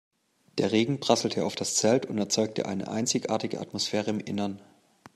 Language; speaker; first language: German; native; German